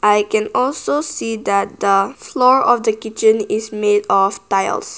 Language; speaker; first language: English; non-native, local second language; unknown